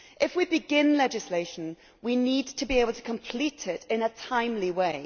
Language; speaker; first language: English; native; English